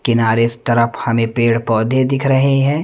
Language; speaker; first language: Hindi; native; Hindi